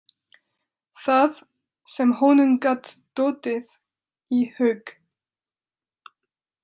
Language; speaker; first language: Icelandic; non-native, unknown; French